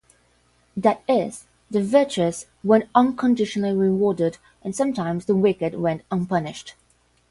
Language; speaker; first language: English; non-native, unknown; Portuguese